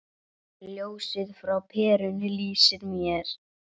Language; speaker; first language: Icelandic; native; Icelandic